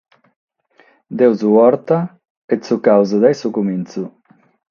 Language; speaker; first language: Sardinian; non-native, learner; Catalan